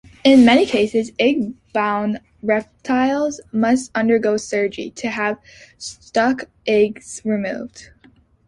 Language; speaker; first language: English; native; English